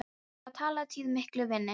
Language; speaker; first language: Icelandic; non-native, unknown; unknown